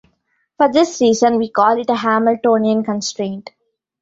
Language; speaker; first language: English; non-native, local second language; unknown